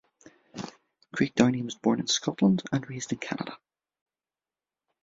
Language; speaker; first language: English; native; English